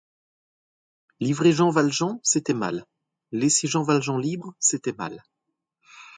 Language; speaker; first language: French; native; French